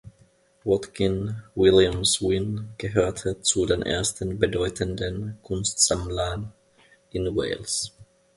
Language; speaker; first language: German; non-native, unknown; Finnish